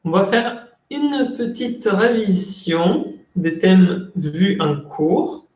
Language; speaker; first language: French; non-native, fluent; Spanish